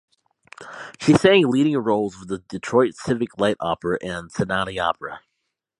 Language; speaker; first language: English; native; English